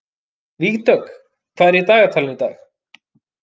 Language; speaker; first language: Icelandic; native; Icelandic